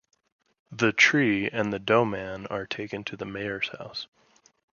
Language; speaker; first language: English; native; English